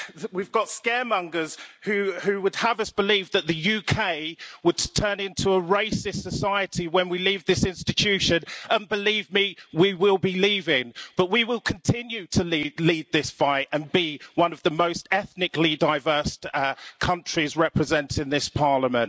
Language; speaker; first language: English; native; English